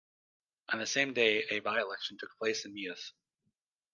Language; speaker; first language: English; native; English